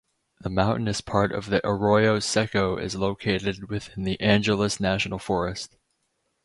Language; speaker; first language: English; native; English